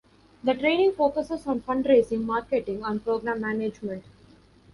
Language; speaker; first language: English; non-native, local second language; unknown